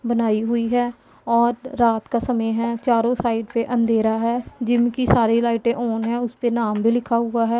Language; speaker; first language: Hindi; non-native, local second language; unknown